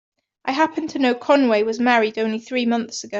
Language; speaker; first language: English; native; English